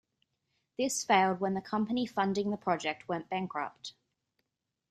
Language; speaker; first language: English; native; English